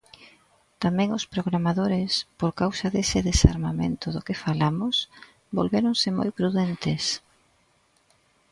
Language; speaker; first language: Galician; native; Galician